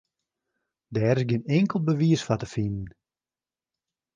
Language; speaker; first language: Western Frisian; native; Western Frisian